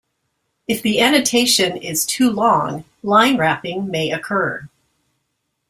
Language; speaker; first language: English; native; English